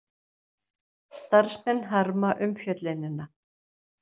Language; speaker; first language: Icelandic; native; Icelandic